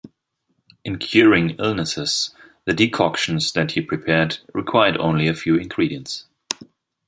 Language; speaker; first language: English; non-native, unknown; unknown